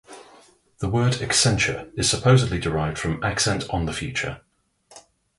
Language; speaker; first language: English; native; English